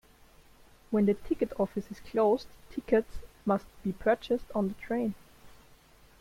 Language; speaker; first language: English; non-native, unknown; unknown